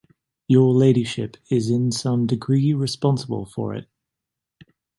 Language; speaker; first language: English; native; English